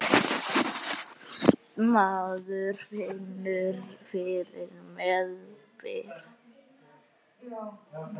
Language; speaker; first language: Icelandic; native; Icelandic